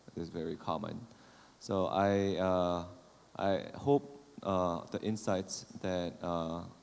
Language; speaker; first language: English; non-native, fluent; Korean